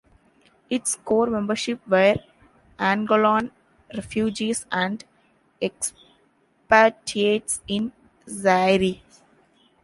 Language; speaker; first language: English; non-native, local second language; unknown